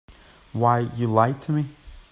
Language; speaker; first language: English; native; English